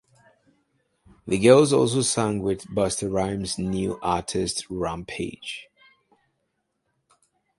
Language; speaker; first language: English; non-native, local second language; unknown